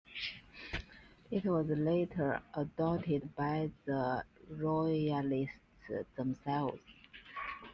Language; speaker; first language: English; non-native, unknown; Chinese